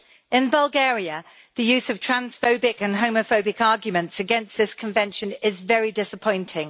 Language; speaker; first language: English; native; English